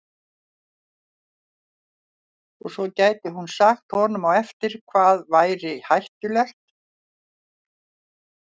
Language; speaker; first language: Icelandic; native; Icelandic